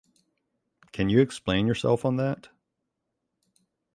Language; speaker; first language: English; native; English